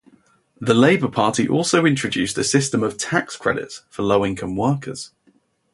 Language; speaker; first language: English; native; English